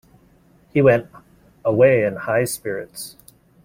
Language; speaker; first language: English; native; English